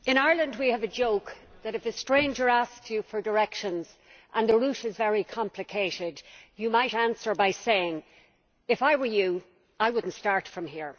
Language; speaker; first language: English; native; English